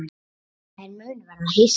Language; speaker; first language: Icelandic; native; Icelandic